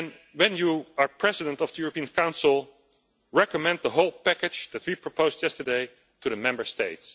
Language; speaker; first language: English; non-native, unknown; Dutch